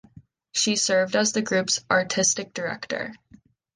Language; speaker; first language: English; native; English